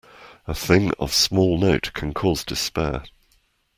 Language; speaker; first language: English; native; English